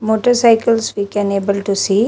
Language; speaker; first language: English; non-native, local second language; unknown